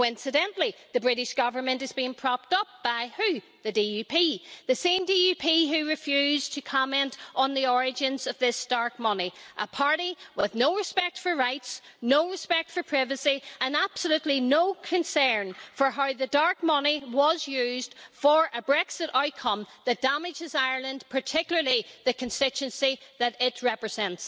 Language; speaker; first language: English; native; English